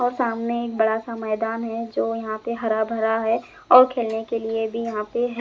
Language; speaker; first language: Hindi; non-native, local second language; Punjabi